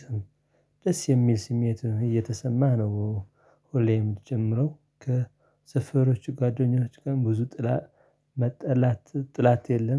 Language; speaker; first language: Amharic; non-native, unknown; Tigrinya